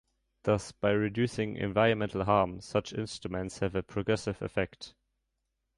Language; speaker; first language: English; non-native, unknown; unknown